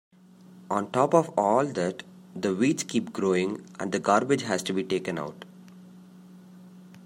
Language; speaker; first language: English; non-native, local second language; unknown